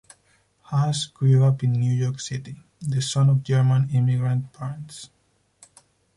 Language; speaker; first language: English; non-native, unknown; Spanish